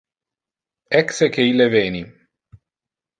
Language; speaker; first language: Interlingua; non-native, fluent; Italian